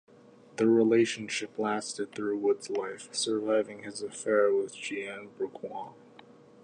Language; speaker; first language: English; native; English